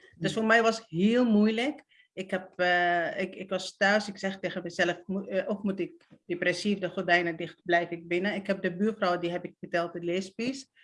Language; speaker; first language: Dutch; non-native, fluent; Arabic